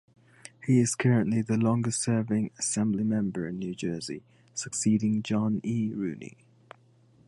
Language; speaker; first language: English; native; English